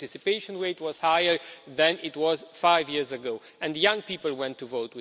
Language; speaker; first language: English; non-native, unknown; Romanian